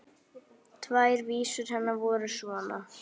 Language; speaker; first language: Icelandic; native; Icelandic